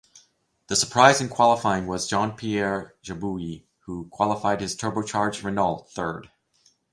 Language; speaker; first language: English; native; English